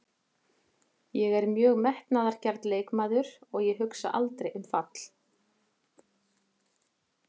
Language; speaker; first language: Icelandic; native; Icelandic